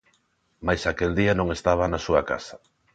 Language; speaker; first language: Galician; non-native, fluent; Spanish